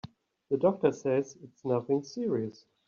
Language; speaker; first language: English; native; English